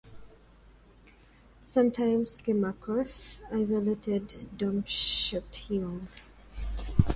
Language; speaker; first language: English; native; English